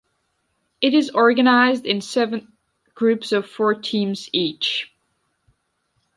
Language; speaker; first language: English; non-native, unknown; Georgian